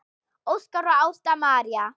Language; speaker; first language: Icelandic; non-native, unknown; German